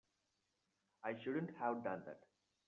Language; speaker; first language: English; non-native, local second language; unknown